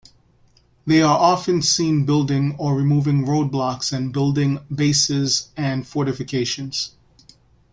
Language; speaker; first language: English; native; English